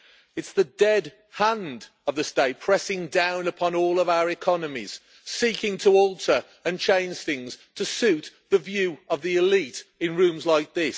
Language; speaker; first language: English; native; English